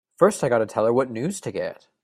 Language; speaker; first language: English; native; English